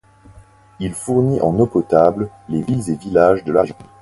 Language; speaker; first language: French; native; French